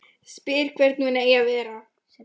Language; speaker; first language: Icelandic; non-native, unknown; Polish